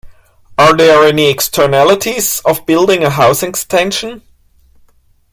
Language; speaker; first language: English; non-native, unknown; German